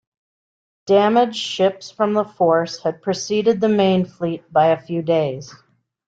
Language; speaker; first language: English; native; English